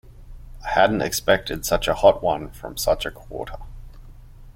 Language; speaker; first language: English; native; English